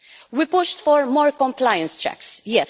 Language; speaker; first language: English; non-native, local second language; Maltese